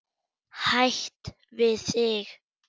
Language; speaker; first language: Icelandic; non-native, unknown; German